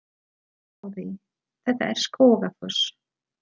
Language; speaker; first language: Icelandic; non-native, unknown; Polish